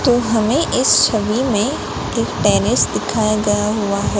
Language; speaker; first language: Hindi; non-native, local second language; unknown